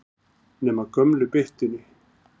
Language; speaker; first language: Icelandic; native; Icelandic